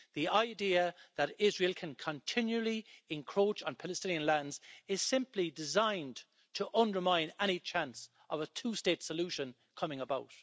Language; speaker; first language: English; native; English